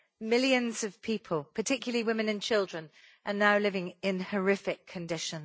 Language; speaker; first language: English; native; English